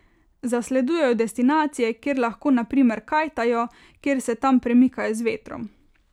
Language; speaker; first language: Slovenian; native; Slovenian